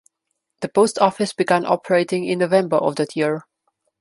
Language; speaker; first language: English; non-native, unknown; Slovenian